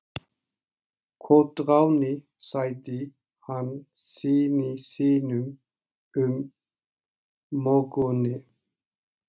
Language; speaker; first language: Icelandic; non-native, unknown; Turkish